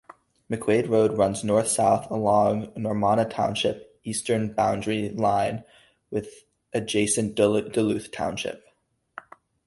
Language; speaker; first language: English; native; English